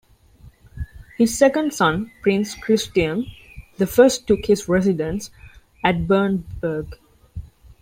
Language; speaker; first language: English; non-native, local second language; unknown